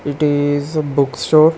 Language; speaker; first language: English; non-native, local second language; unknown